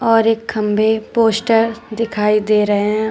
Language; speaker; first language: Hindi; native; Hindi